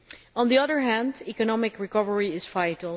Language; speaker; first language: English; non-native, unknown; Dutch